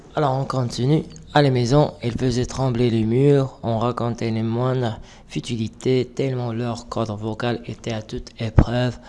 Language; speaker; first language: French; non-native, local second language; Arabic